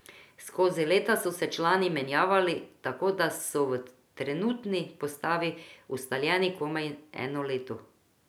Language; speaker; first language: Slovenian; non-native, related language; Croatian